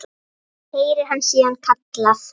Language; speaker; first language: Icelandic; native; Icelandic